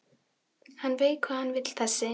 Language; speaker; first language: Icelandic; non-native, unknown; Filipino